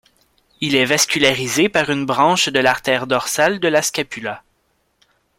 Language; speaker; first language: French; native; French